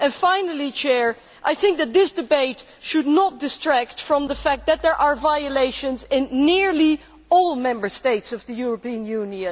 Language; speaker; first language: English; non-native, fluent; Dutch